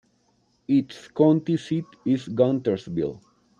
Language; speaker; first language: English; non-native, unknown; Spanish